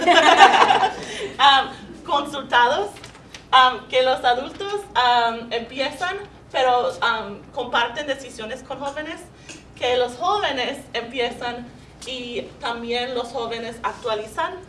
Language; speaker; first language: Spanish; non-native, learner; English